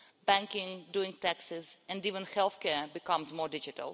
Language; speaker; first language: English; non-native, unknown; Russian